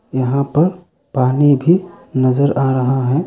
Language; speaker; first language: Hindi; non-native, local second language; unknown